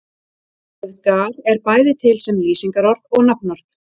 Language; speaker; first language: Icelandic; native; Icelandic